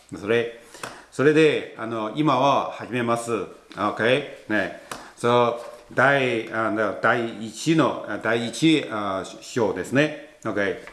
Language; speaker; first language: Japanese; non-native, fluent; Chinese